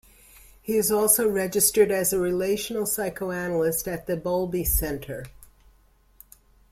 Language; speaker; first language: English; native; English